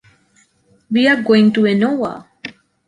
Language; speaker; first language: English; non-native, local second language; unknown